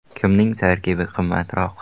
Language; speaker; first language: Uzbek; native; Uzbek